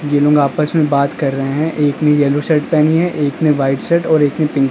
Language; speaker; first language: Hindi; native; Hindi